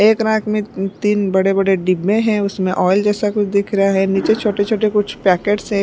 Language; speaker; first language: Hindi; non-native, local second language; Punjabi